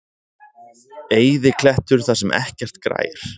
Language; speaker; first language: Icelandic; native; Icelandic